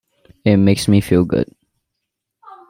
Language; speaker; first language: English; non-native, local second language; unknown